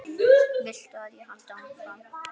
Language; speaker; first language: Icelandic; native; Icelandic